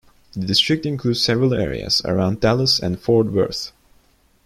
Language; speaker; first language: English; non-native, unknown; Turkish